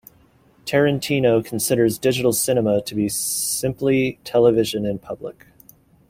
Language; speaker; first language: English; native; English